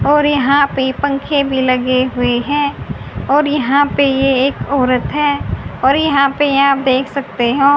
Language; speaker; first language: Hindi; native; Hindi